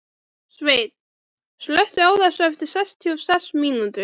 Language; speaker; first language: Icelandic; native; Icelandic